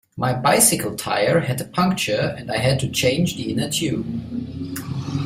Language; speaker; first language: English; non-native, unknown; German